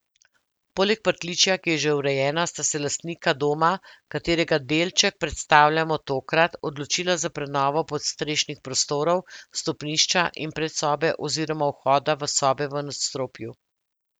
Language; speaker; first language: Slovenian; native; Slovenian